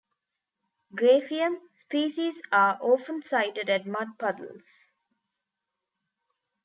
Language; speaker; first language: English; non-native, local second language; Tamil